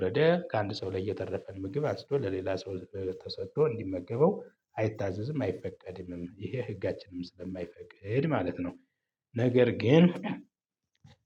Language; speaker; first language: Amharic; native; Amharic